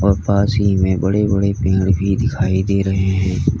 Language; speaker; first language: Hindi; native; Hindi